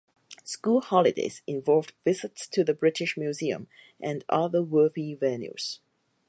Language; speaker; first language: English; non-native, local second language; Cantonese